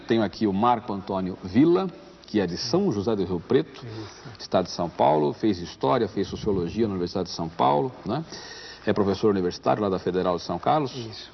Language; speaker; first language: Portuguese; native; Portuguese